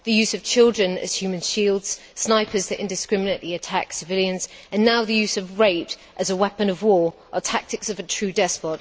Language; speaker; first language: English; native; English